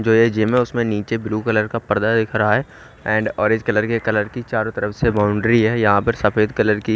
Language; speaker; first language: Hindi; native; Hindi